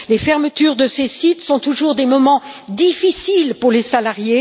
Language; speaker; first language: French; native; French